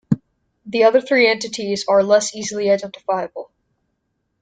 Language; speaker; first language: English; native; English